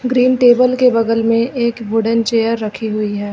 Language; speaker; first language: Hindi; native; Hindi